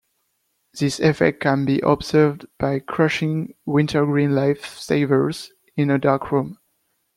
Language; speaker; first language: English; non-native, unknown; French